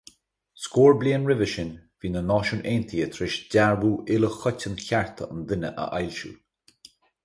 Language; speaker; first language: Irish; native; Irish